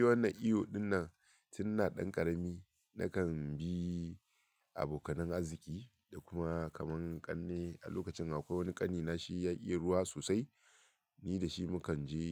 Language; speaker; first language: Hausa; non-native, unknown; Yoruba